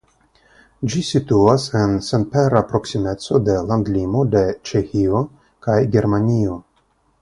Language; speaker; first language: Esperanto; non-native, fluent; Russian